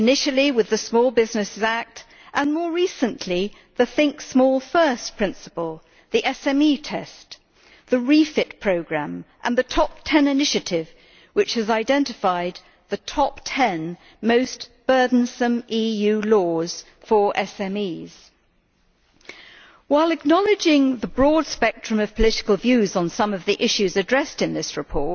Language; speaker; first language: English; native; English